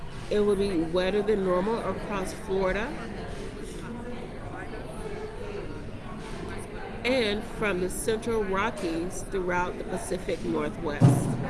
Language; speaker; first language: English; native; English